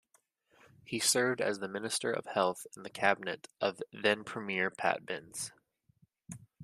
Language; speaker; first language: English; native; English